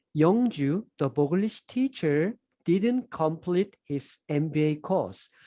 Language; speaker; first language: English; non-native, fluent; Korean